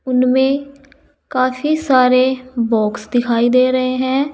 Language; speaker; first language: Hindi; native; Hindi